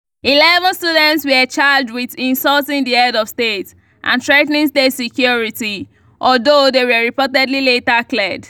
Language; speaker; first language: English; non-native, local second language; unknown